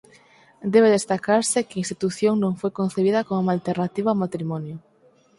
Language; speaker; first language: Galician; non-native, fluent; Spanish